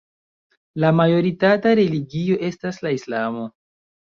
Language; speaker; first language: Esperanto; non-native, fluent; Chinese